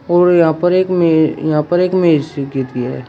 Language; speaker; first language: Hindi; native; Hindi